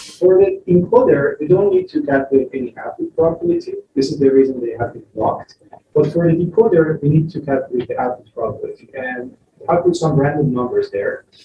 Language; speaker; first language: English; non-native, fluent; Persian